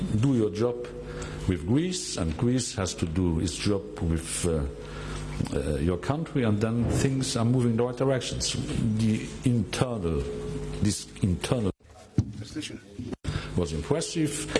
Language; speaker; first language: English; non-native, fluent; Luxembourgish